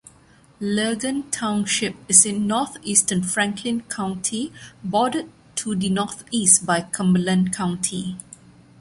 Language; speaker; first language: English; non-native, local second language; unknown